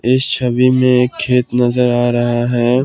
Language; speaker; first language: Hindi; non-native, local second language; Assamese